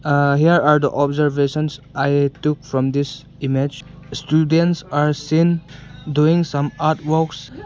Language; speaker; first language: English; non-native, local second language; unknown